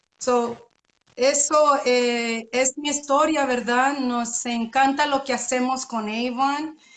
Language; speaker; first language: Spanish; early bilingual, other home language; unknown